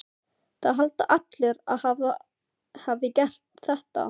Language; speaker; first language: Icelandic; non-native, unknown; Filipino